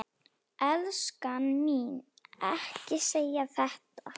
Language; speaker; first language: Icelandic; non-native, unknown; Slovak